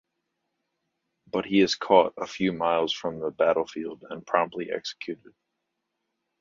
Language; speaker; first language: English; native; English